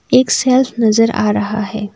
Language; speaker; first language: Hindi; non-native, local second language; Assamese